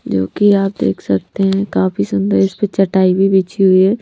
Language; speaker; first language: Hindi; non-native, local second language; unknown